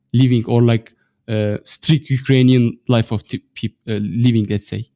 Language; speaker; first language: English; non-native, fluent; Turkish